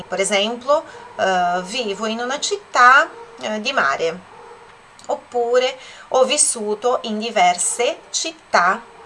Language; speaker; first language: Italian; non-native, fluent; Portuguese